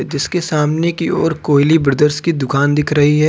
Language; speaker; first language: Hindi; native; Hindi